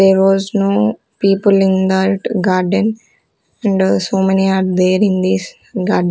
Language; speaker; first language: English; non-native, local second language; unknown